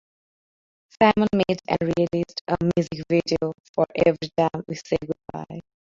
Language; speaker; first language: English; non-native, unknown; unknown